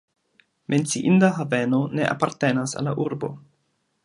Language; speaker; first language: Esperanto; non-native, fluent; German